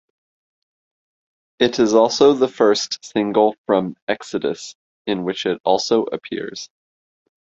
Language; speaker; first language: English; native; English